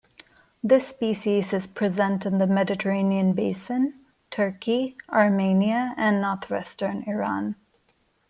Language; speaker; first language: English; non-native, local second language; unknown